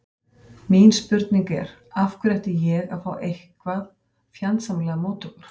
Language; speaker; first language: Icelandic; native; Icelandic